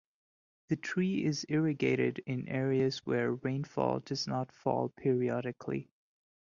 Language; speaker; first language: English; non-native, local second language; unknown